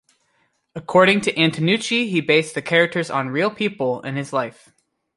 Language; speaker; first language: English; native; English